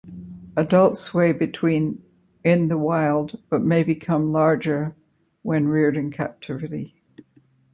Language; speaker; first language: English; native; English